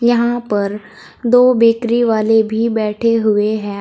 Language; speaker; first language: Hindi; native; Hindi